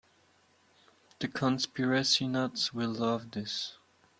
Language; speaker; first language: English; non-native, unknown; German